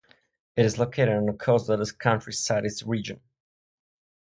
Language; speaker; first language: English; non-native, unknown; Czech